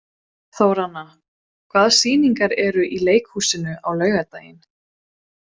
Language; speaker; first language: Icelandic; non-native, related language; Swedish